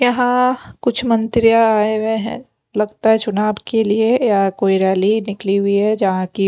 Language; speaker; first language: Hindi; non-native, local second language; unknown